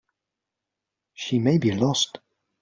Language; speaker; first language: English; native; English